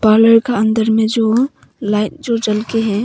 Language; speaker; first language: Hindi; non-native, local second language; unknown